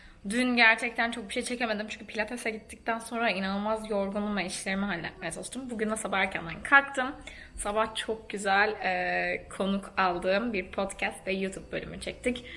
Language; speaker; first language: Turkish; native; Turkish